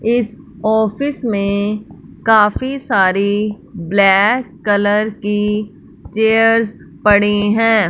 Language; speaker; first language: Hindi; non-native, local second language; Punjabi